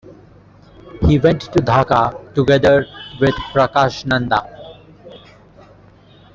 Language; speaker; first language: English; non-native, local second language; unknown